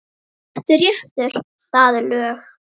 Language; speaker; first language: Icelandic; native; Icelandic